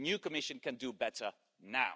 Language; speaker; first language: English; non-native, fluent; Dutch